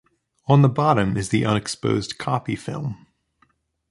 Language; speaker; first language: English; native; English